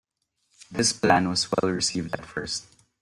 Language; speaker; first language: English; non-native, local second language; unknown